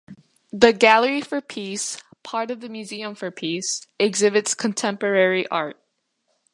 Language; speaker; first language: English; native; English